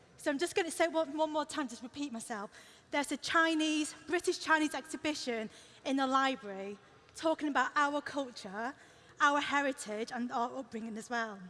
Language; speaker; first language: English; early bilingual, other home language; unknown